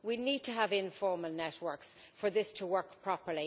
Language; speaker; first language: English; native; English